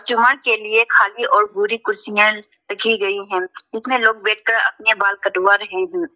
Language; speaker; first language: Hindi; non-native, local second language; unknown